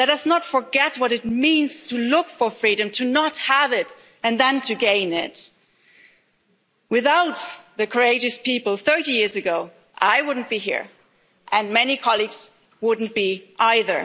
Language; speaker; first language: English; non-native, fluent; German